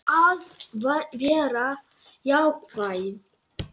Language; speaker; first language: Icelandic; non-native, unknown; Lithuanian